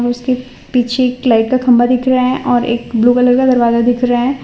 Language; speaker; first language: Hindi; non-native, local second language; Gujarati